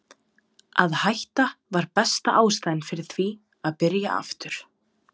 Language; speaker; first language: Icelandic; non-native, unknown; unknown